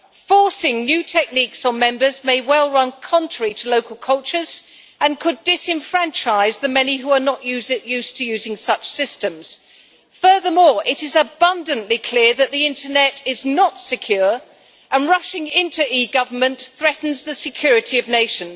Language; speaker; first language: English; native; English